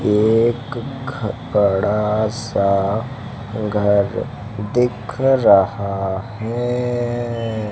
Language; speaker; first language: Hindi; native; Hindi